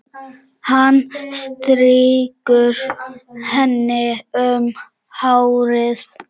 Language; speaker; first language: Icelandic; non-native, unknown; Czech